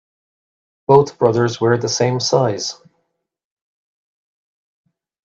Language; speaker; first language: English; native; English